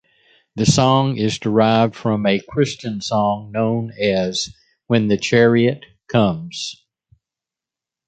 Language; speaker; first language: English; native; English